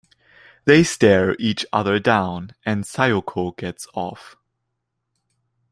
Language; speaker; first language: English; non-native, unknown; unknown